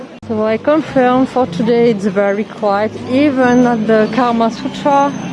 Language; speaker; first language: English; non-native, fluent; French